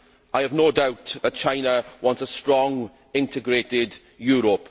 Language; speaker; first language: English; native; English